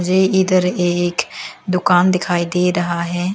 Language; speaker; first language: Hindi; non-native, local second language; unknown